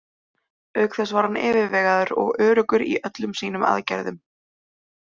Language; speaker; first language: Icelandic; native; Icelandic